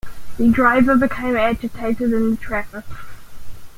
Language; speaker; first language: English; native; English